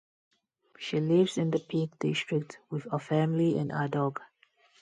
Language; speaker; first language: English; non-native, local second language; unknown